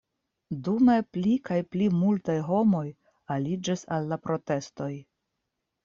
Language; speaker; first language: Esperanto; non-native, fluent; Russian